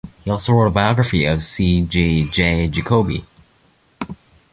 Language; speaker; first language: English; native; English